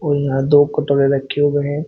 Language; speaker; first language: Hindi; native; Hindi